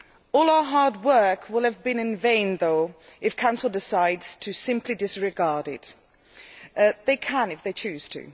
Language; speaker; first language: English; non-native, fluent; Dutch